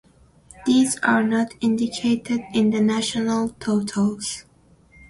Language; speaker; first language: English; non-native, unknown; Persian